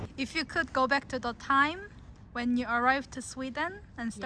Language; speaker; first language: English; non-native, fluent; Korean